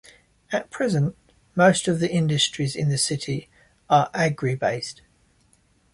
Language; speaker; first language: English; native; English